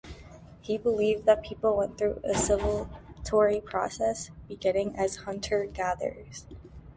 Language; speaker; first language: English; native; English